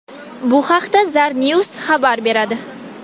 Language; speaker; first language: Uzbek; non-native, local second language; Kazakh